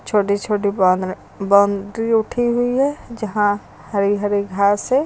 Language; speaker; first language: Hindi; native; Hindi